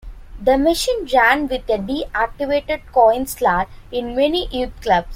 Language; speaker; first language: English; non-native, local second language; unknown